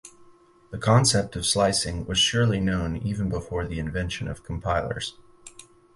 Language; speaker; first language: English; native; English